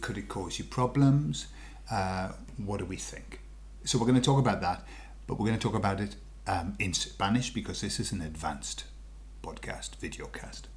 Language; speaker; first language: English; native; English